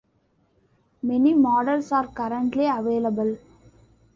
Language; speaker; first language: English; non-native, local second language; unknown